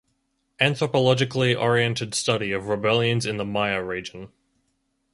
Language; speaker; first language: English; native; English